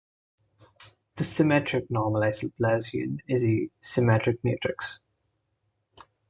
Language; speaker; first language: English; non-native, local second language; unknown